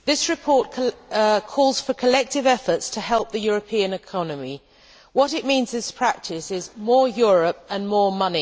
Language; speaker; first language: English; native; English